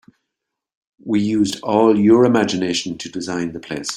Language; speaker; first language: English; native; English